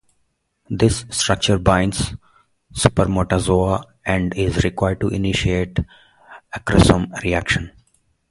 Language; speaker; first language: English; non-native, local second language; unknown